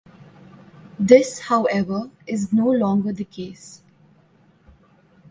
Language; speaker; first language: English; non-native, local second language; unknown